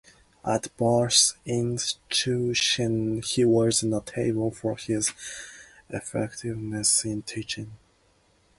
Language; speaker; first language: English; non-native, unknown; Japanese